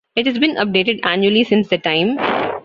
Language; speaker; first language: English; non-native, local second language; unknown